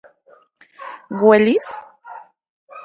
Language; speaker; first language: Central Puebla Nahuatl; native; Central Puebla Nahuatl